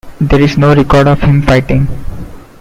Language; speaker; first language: English; non-native, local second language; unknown